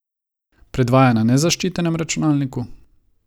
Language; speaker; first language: Slovenian; non-native, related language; Croatian